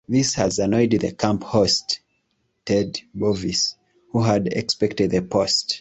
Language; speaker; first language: English; non-native, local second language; Ganda